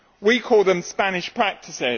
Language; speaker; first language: English; native; English